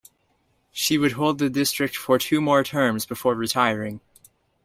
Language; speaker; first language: English; native; English